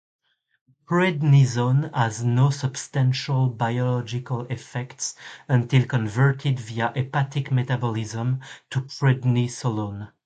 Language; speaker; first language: English; non-native, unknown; French